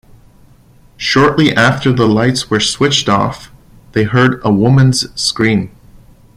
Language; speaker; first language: English; non-native, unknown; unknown